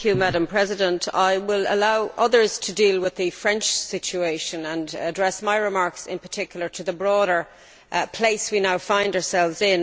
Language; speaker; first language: English; native; English